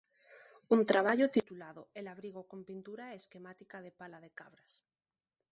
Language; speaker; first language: Galician; non-native, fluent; Spanish